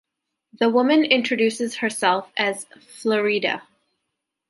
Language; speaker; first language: English; native; English